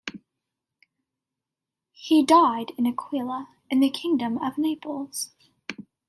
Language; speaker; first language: English; native; English